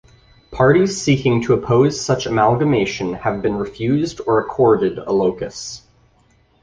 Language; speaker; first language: English; native; English